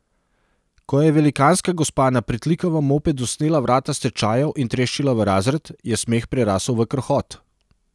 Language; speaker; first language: Slovenian; non-native, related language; Serbian